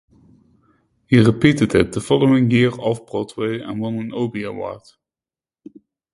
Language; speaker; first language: English; non-native, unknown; Dutch